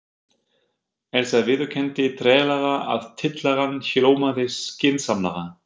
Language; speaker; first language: Icelandic; non-native, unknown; German